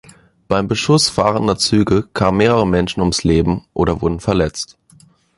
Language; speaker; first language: German; native; German